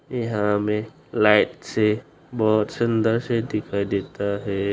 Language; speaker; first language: Hindi; non-native, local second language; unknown